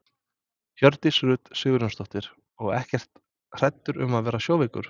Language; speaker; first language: Icelandic; non-native, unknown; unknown